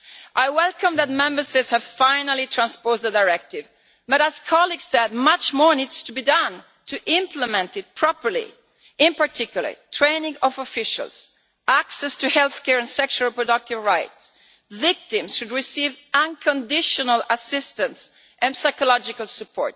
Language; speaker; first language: English; non-native, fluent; Italian